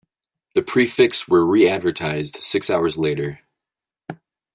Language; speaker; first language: English; native; English